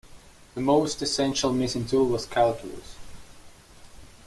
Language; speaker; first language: English; non-native, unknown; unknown